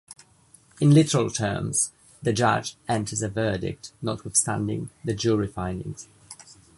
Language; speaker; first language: English; native; English